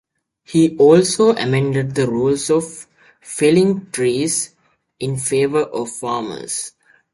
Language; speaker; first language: English; native; English